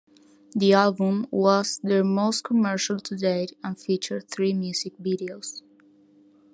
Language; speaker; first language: English; non-native, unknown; Spanish